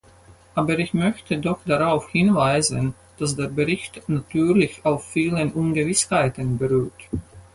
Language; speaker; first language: German; non-native, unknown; Latvian